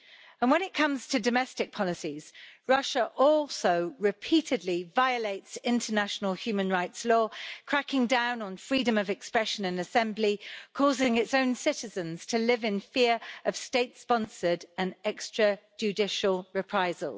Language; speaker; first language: English; native; English